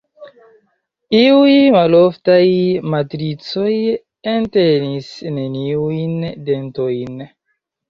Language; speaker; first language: Esperanto; non-native, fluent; Chinese